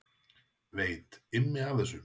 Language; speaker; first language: Icelandic; native; Icelandic